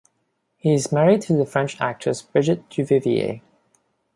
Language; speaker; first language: English; non-native, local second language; Cantonese